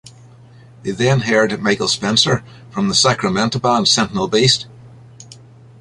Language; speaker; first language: English; native; English